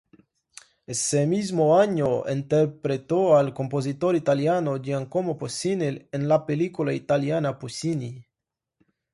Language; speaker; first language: Spanish; non-native, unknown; Portuguese